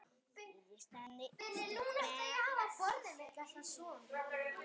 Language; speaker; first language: Icelandic; native; Icelandic